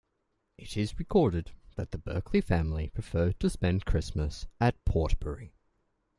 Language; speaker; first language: English; native; English